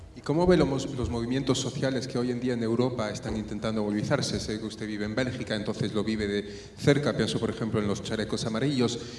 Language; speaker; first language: Spanish; non-native, fluent; French